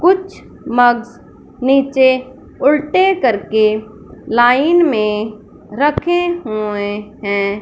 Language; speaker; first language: Hindi; non-native, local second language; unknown